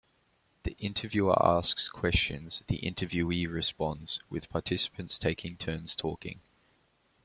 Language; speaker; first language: English; native; English